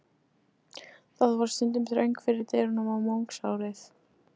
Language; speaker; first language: Icelandic; non-native, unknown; Polish